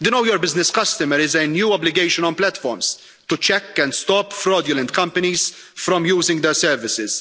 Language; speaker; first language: English; non-native, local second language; Maltese